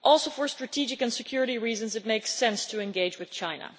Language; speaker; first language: English; non-native, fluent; Dutch